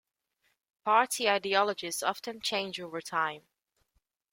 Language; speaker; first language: English; native; English